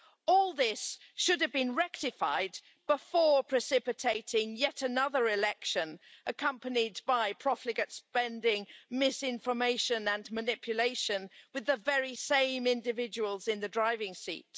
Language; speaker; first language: English; native; English